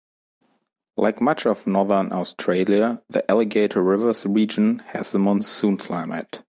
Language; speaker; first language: English; non-native, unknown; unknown